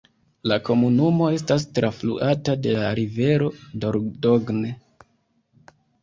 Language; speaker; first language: Esperanto; non-native, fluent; Kinyarwanda